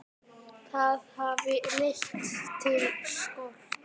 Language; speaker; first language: Icelandic; native; Icelandic